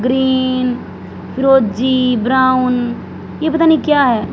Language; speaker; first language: Hindi; non-native, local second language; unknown